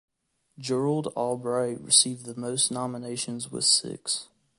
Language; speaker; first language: English; native; English